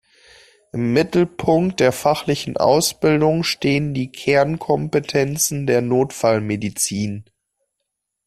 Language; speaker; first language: German; native; German